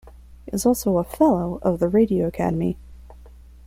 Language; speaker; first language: English; non-native, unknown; Spanish